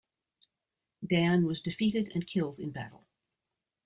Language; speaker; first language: English; native; English